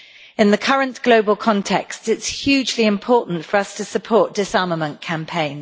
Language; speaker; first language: English; native; English